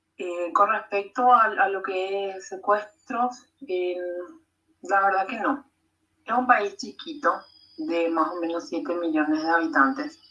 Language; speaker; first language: Spanish; native; Spanish